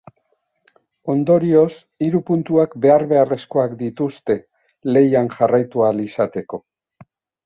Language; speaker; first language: Basque; native; Basque